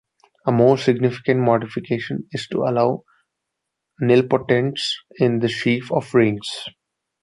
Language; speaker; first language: English; non-native, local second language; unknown